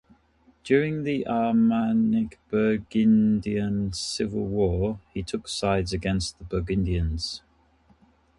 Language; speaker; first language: English; native; English